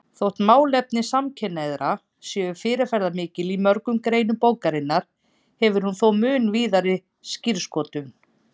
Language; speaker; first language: Icelandic; native; Icelandic